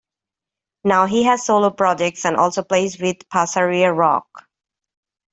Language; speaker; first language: English; native; English